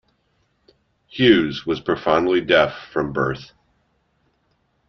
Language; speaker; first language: English; native; English